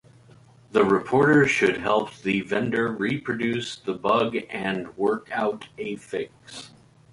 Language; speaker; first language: English; native; English